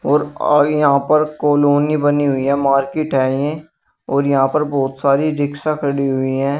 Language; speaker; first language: Hindi; native; Hindi